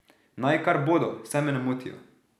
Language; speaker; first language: Slovenian; native; Slovenian